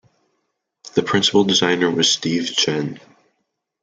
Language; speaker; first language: English; native; English